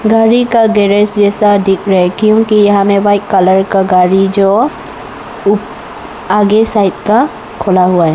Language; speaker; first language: Hindi; non-native, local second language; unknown